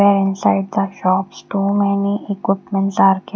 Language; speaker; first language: English; non-native, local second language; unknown